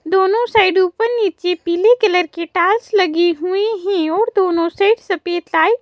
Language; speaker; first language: Hindi; native; Hindi